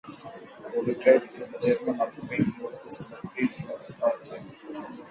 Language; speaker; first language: English; non-native, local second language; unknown